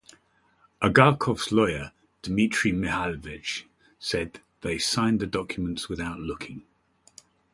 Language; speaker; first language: English; native; English